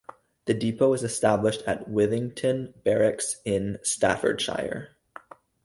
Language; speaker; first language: English; native; English